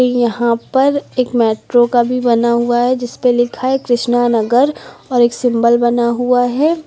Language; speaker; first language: Hindi; native; Hindi